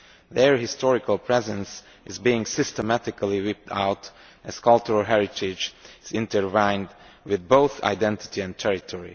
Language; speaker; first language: English; non-native, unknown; Romanian